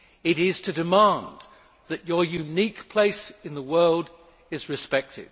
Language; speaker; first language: English; native; English